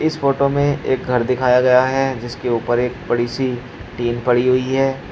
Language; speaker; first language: Hindi; native; Hindi